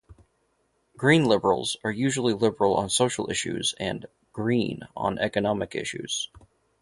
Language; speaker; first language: English; native; English